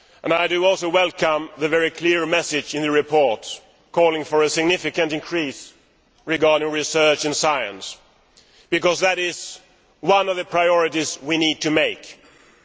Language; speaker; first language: English; non-native, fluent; Swedish